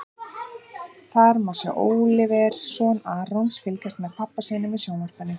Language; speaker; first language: Icelandic; native; Icelandic